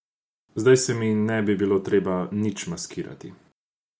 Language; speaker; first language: Slovenian; non-native, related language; Croatian